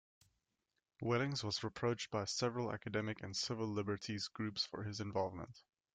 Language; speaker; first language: English; native; English